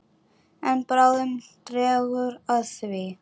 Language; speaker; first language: Icelandic; native; Icelandic